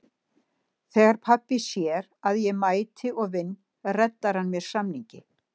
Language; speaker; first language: Icelandic; native; Icelandic